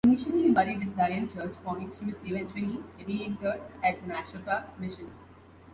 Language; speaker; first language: English; non-native, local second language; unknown